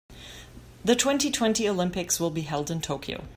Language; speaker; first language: English; native; English